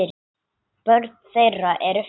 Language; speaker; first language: Icelandic; non-native, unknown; English